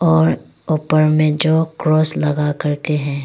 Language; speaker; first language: Hindi; early bilingual, other home language; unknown